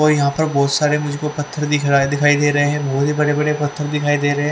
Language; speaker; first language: Hindi; native; Hindi